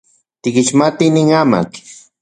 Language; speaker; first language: Central Puebla Nahuatl; non-native, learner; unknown